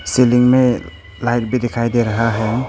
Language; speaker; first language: Hindi; non-native, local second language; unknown